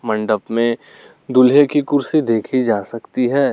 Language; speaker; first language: Hindi; non-native, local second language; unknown